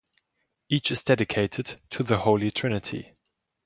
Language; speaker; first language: English; non-native, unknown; German